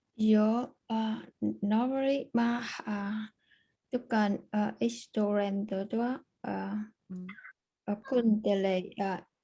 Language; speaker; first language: Finnish; non-native, learner; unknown